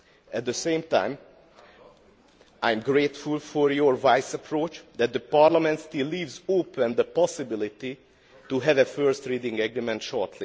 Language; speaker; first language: English; non-native, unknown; Hungarian